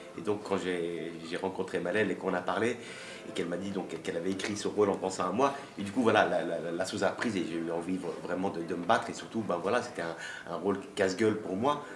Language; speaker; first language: French; early bilingual, other home language; Arabic